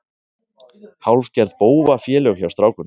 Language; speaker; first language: Icelandic; native; Icelandic